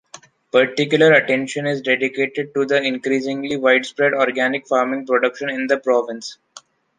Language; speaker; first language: English; non-native, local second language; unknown